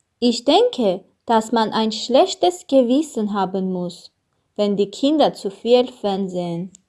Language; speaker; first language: German; non-native, learner; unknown